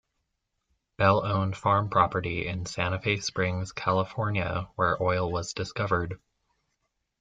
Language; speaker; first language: English; native; English